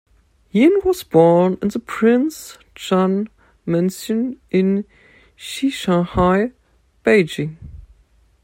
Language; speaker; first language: English; non-native, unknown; German